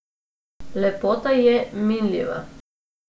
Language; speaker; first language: Slovenian; non-native, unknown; Macedonian